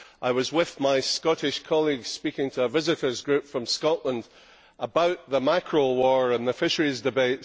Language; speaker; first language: English; native; English